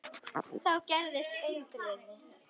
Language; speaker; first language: Icelandic; native; Icelandic